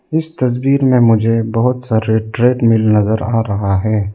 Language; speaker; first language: Hindi; non-native, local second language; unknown